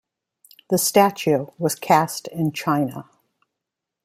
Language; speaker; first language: English; native; English